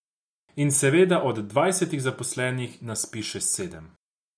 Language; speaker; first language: Slovenian; non-native, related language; Croatian